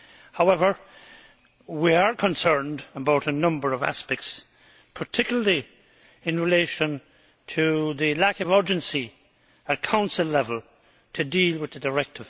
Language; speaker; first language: English; native; English